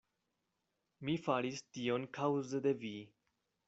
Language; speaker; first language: Esperanto; non-native, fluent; Spanish